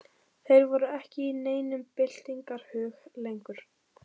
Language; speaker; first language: Icelandic; native; Icelandic